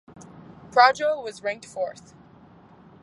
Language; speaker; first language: English; native; English